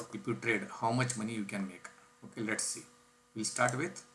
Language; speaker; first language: English; non-native, local second language; Kannada